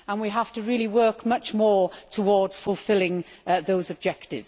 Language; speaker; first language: English; native; English